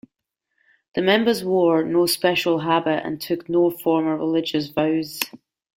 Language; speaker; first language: English; native; English